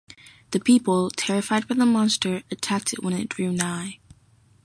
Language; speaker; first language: English; native; English